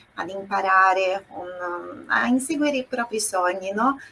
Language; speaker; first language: Italian; non-native, fluent; Portuguese